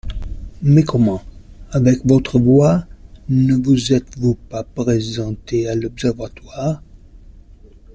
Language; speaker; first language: French; non-native, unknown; Italian